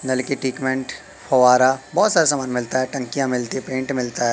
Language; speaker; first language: Hindi; native; Hindi